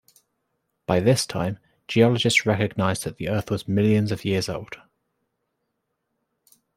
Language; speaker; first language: English; native; English